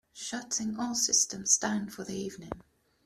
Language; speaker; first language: English; native; English